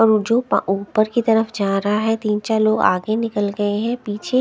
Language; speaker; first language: Hindi; non-native, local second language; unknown